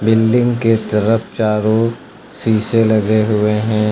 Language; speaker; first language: Hindi; native; Hindi